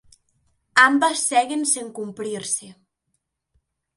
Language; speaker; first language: Galician; native; Galician